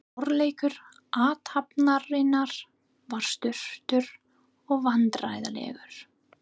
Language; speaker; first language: Icelandic; non-native, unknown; English